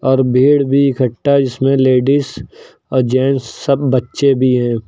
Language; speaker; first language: Hindi; native; Hindi